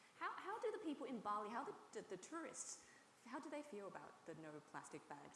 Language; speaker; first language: English; non-native, fluent; Chinese